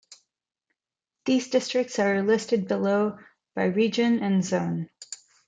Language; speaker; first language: English; non-native, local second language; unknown